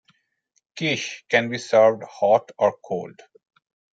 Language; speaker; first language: English; non-native, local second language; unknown